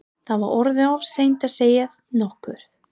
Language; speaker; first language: Icelandic; non-native, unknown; English